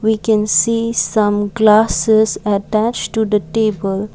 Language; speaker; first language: English; non-native, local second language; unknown